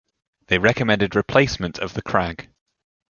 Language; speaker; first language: English; native; English